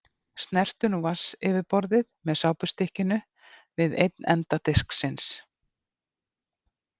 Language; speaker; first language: Icelandic; native; Icelandic